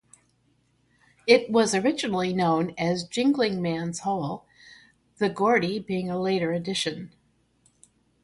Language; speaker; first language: English; native; English